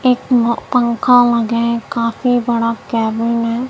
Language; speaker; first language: Hindi; non-native, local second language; Punjabi